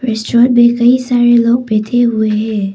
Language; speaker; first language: Hindi; non-native, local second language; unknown